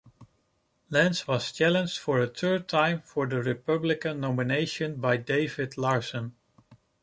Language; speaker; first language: English; non-native, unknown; Dutch